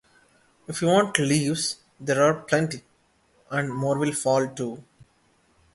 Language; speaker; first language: English; non-native, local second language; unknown